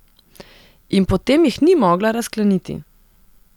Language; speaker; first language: Slovenian; non-native, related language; Serbian